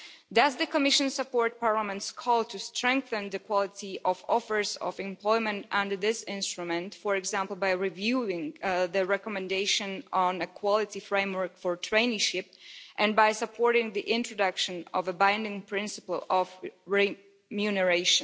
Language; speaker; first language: English; non-native, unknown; Slovak